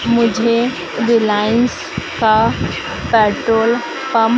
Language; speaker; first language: Hindi; native; Hindi